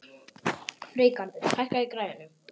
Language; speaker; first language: Icelandic; non-native, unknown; Polish